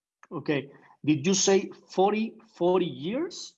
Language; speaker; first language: English; non-native, fluent; Spanish